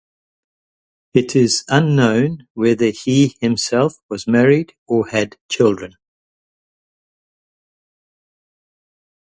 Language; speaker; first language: English; non-native, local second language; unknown